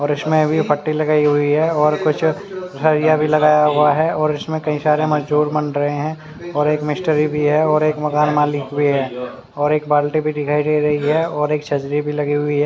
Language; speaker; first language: Hindi; native; Hindi